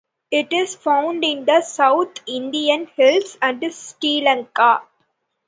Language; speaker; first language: English; non-native, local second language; Tamil